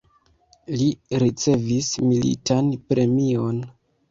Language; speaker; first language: Esperanto; non-native, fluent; Kinyarwanda